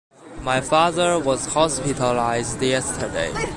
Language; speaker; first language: English; non-native, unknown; Chinese